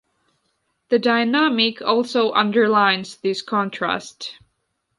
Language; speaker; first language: English; non-native, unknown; Georgian